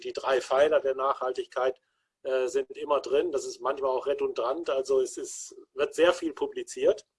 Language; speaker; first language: German; native; German